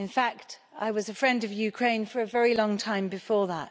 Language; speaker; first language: English; native; English